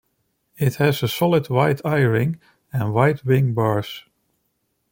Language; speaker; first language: English; non-native, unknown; Dutch